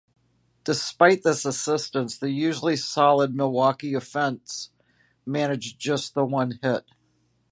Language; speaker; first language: English; native; English